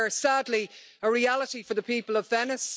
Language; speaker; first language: English; native; English